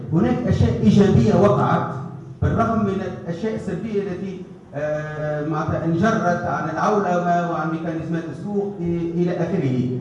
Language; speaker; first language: Arabic; native; Arabic